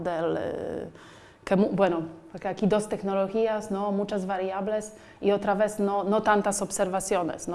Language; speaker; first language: Spanish; non-native, fluent; Polish